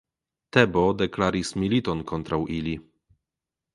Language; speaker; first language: Esperanto; non-native, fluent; Polish